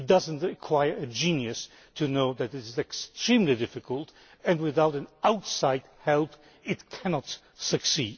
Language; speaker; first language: English; non-native, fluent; Polish